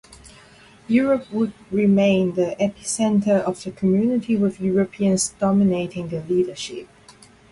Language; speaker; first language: English; non-native, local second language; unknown